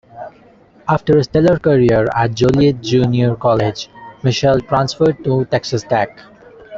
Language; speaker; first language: English; non-native, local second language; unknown